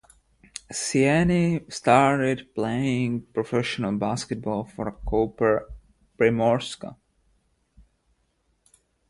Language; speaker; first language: English; native; English